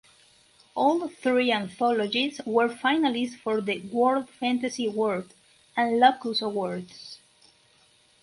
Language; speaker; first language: English; non-native, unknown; Spanish